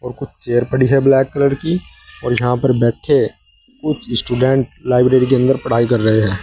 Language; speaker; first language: Hindi; native; Hindi